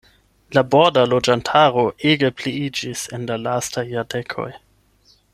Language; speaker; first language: Esperanto; non-native, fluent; German